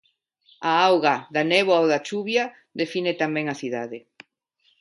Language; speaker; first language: Galician; non-native, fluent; Spanish